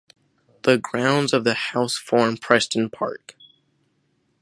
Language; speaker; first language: English; native; English